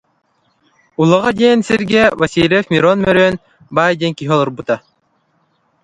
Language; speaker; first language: Yakut; native; Yakut